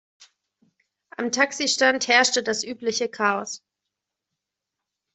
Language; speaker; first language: German; native; German